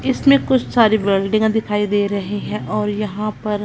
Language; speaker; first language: Hindi; non-native, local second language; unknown